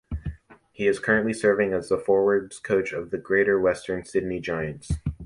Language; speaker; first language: English; native; English